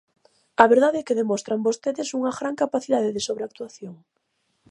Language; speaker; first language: Galician; native; Galician